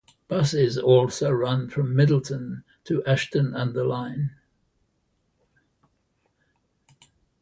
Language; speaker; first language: English; native; English